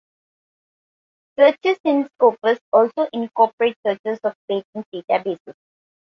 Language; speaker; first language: English; non-native, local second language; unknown